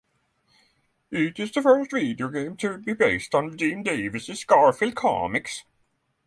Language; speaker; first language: English; non-native, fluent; Norwegian